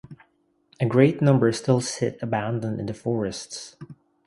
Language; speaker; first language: English; non-native, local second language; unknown